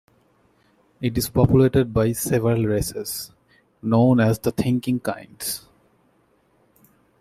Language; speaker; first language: English; native; English